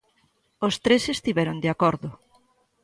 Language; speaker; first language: Galician; native; Galician